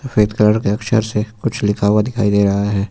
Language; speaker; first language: Hindi; native; Hindi